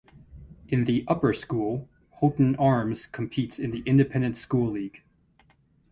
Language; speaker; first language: English; native; English